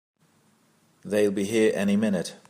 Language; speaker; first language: English; native; English